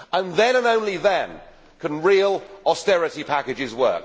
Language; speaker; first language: English; native; English